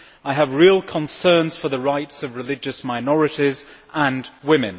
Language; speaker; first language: English; native; English